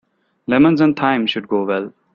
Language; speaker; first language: English; non-native, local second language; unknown